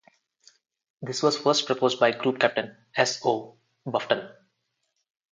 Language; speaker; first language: English; non-native, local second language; Telugu